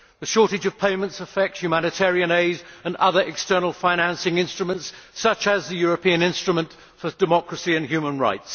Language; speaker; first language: English; native; English